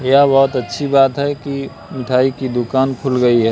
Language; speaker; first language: Hindi; native; Hindi